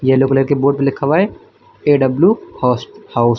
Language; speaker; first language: Hindi; native; Hindi